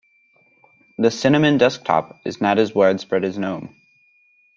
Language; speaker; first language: English; native; English